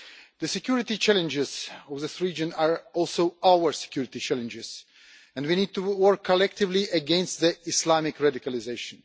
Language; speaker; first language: English; non-native, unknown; Russian